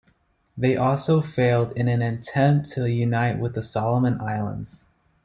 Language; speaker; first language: English; native; English